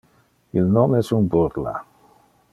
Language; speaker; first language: Interlingua; non-native, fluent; Dutch